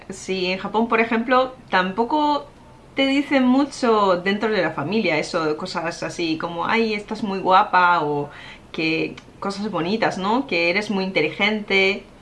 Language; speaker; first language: Spanish; non-native, fluent; Japanese